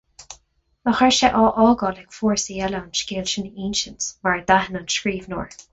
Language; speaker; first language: Irish; non-native, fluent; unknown